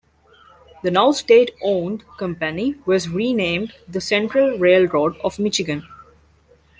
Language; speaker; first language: English; non-native, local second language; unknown